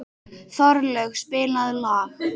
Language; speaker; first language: Icelandic; native; Icelandic